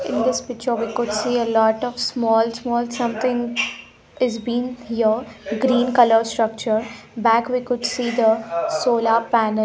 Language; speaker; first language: English; non-native, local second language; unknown